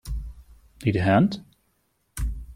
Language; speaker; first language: English; non-native, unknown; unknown